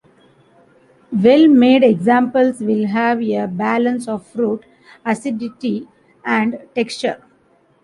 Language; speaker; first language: English; non-native, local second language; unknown